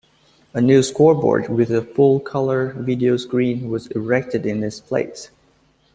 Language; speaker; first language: English; native; English